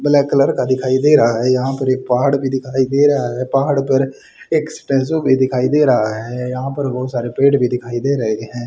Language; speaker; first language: Hindi; native; Hindi